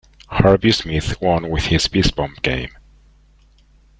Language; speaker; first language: English; non-native, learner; Spanish